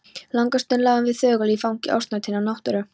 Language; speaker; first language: Icelandic; non-native, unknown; Polish